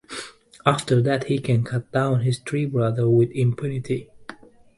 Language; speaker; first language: English; native; English